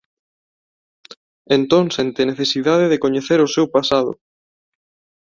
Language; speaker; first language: Galician; non-native, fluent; Spanish